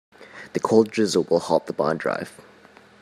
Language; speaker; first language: English; native; English